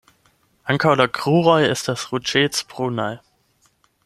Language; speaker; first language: Esperanto; non-native, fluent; German